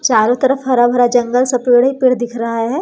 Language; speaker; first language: Hindi; native; Hindi